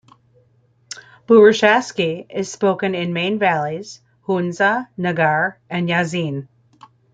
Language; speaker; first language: English; native; English